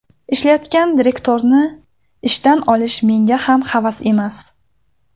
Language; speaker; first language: Uzbek; native; Uzbek